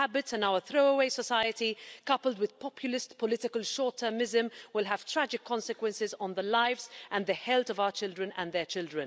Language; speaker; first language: English; non-native, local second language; Maltese